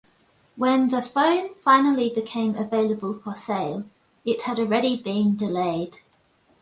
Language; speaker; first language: English; native; English